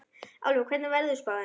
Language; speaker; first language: Icelandic; non-native, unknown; German